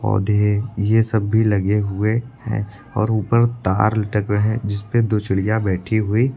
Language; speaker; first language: Hindi; native; Hindi